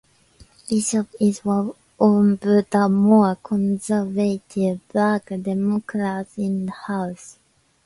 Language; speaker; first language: English; non-native, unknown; Japanese